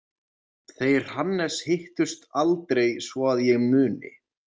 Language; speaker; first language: Icelandic; native; Icelandic